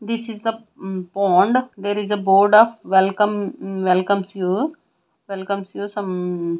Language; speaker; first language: English; non-native, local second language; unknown